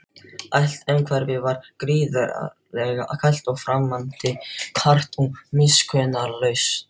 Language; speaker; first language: Icelandic; non-native, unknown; Filipino